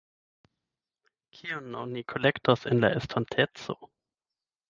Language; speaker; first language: Esperanto; non-native, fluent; German